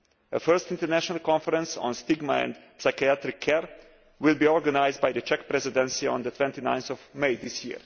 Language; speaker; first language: English; non-native, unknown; Slovenian